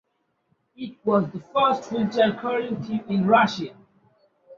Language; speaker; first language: English; non-native, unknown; Bangla